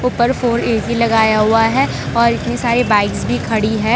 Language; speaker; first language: Hindi; non-native, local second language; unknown